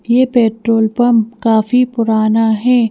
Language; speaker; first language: Hindi; native; Hindi